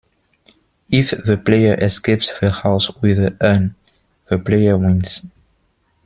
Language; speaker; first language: English; non-native, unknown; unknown